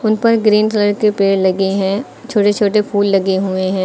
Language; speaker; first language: Hindi; native; Hindi